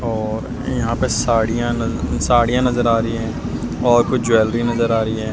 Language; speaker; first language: Hindi; native; Hindi